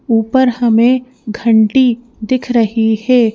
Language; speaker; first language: Hindi; native; Hindi